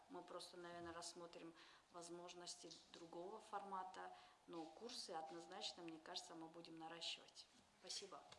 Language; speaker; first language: Russian; non-native, local second language; Kyrgyz